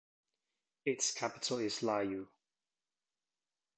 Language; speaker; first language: English; native; English